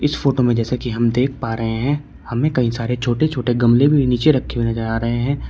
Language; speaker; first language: Hindi; native; Hindi